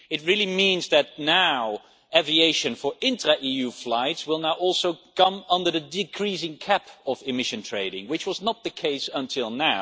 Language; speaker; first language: English; non-native, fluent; Dutch